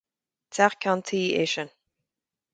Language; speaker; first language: Irish; native; Irish